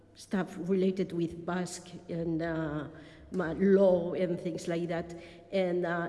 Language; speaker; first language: English; non-native, fluent; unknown